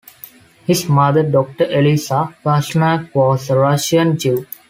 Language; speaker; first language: English; non-native, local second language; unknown